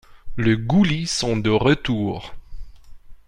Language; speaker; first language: French; non-native, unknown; Romanian